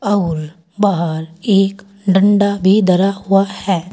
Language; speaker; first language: Hindi; native; Hindi